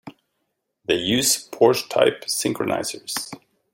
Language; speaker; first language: English; native; English